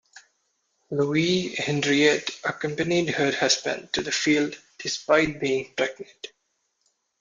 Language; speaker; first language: English; non-native, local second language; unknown